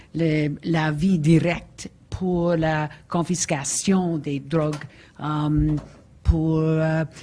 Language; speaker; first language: French; non-native, learner; English